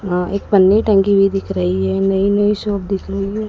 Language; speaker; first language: Hindi; native; Hindi